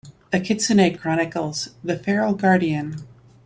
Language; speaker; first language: English; native; English